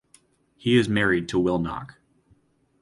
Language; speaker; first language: English; native; English